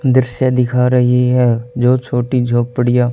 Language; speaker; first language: Hindi; native; Hindi